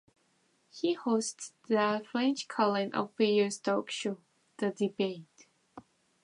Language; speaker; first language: English; non-native, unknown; Japanese